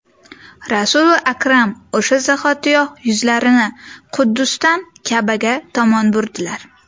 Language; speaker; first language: Uzbek; native; Uzbek